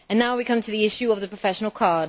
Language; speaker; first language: English; native; English